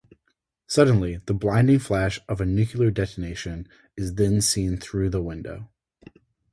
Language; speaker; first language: English; native; English